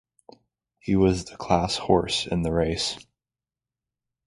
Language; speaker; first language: English; native; English